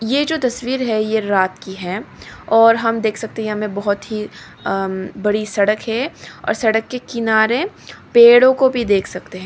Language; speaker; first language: Hindi; non-native, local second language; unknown